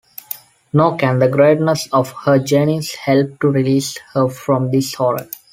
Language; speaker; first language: English; non-native, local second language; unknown